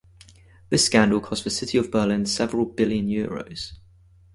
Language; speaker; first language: English; native; English